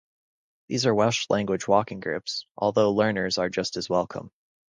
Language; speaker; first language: English; native; English